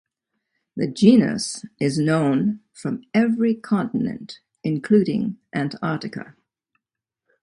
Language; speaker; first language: English; native; English